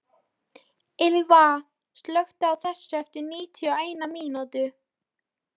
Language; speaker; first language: Icelandic; non-native, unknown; Polish